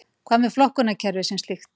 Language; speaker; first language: Icelandic; native; Icelandic